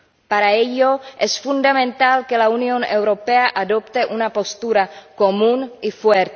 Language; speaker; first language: Spanish; non-native, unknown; Czech